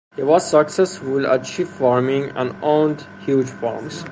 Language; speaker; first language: English; non-native, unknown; Persian